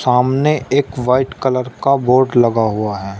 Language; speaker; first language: Hindi; native; Hindi